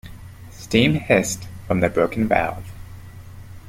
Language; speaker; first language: English; native; English